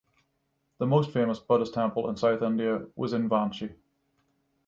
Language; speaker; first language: English; native; English